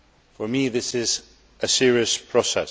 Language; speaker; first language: English; non-native, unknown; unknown